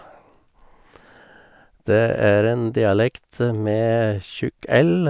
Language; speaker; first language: Norwegian; native; Norwegian